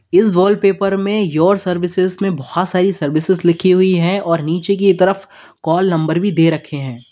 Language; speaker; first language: Hindi; native; Hindi